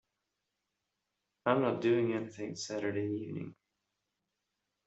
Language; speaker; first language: English; non-native, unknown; Swedish